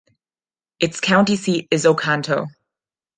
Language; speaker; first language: English; non-native, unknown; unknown